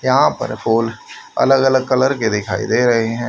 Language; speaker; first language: Hindi; native; Hindi